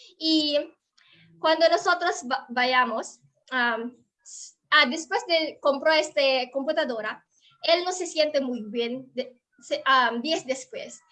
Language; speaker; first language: Spanish; non-native, learner; Filipino